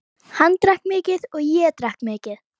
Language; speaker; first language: Icelandic; native; Icelandic